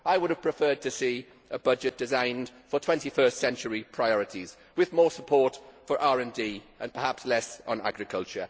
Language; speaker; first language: English; native; English